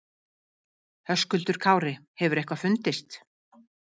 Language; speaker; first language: Icelandic; native; Icelandic